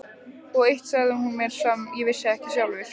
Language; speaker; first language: Icelandic; native; Icelandic